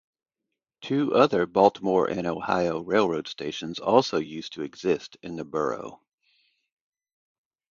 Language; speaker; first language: English; native; English